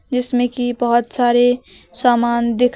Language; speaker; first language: Hindi; native; Hindi